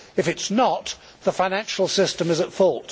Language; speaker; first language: English; native; English